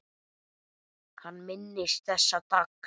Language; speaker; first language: Icelandic; native; Icelandic